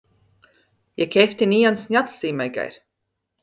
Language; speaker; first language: Icelandic; non-native, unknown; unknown